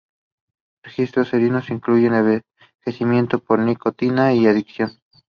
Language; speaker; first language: English; non-native, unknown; Spanish